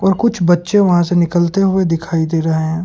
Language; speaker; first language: Hindi; non-native, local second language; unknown